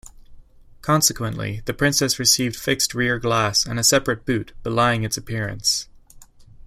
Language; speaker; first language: English; native; English